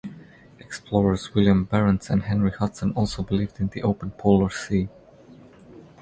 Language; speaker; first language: English; non-native, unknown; Croatian